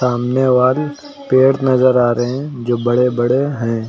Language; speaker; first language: Hindi; native; Hindi